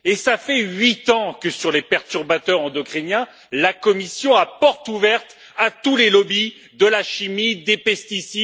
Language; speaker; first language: French; native; French